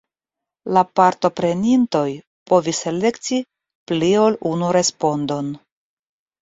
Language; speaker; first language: Esperanto; non-native, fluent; Russian